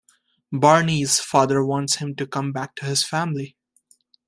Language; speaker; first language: English; native; English